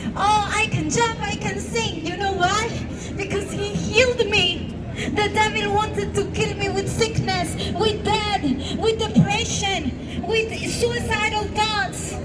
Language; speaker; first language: English; non-native, fluent; Spanish